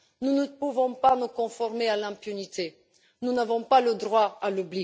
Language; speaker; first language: French; non-native, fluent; Bulgarian